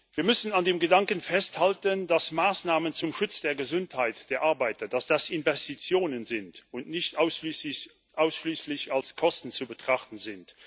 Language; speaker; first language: German; non-native, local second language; Luxembourgish